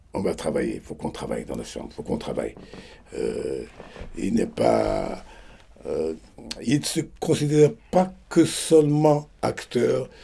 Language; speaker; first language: French; non-native, local second language; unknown